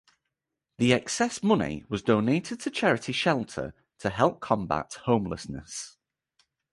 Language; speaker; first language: English; native; English